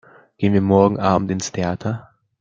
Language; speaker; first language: German; non-native, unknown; Slovak